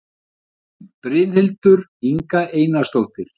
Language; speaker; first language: Icelandic; native; Icelandic